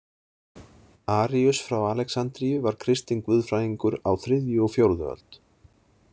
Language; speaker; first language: Icelandic; native; Icelandic